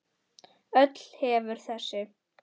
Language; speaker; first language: Icelandic; native; Icelandic